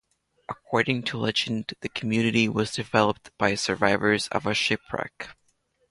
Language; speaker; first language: English; non-native, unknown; Latvian